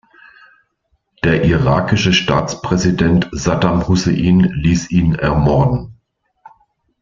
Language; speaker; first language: German; native; German